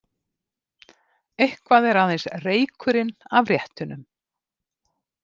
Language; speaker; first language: Icelandic; native; Icelandic